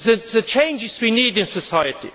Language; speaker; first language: English; non-native, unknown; German